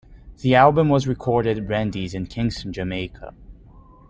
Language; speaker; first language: English; native; English